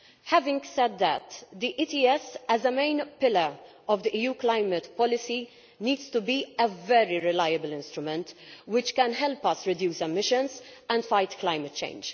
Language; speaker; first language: English; non-native, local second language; Maltese